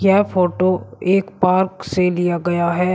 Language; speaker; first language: Hindi; native; Hindi